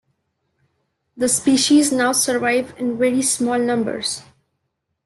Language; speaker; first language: English; non-native, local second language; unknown